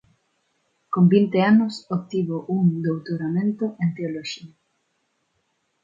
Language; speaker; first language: Galician; non-native, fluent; Spanish